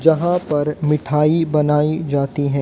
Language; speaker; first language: Hindi; native; Hindi